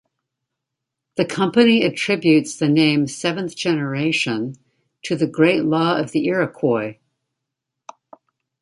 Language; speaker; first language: English; native; English